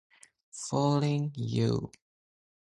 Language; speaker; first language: English; non-native, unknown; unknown